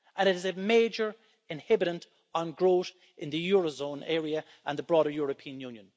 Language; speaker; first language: English; native; English